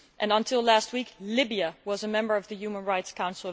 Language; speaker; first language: English; non-native, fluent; Dutch